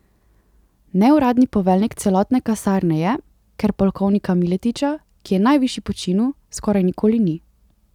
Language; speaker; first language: Slovenian; native; Slovenian